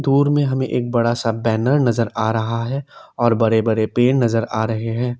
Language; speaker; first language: Hindi; non-native, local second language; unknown